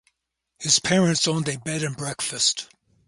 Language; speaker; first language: English; native; English